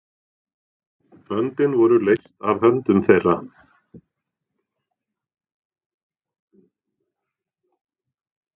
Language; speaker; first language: Icelandic; non-native, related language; Norwegian